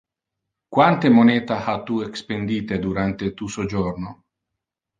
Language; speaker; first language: Interlingua; non-native, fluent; Italian